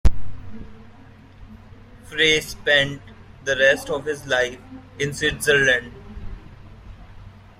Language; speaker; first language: English; non-native, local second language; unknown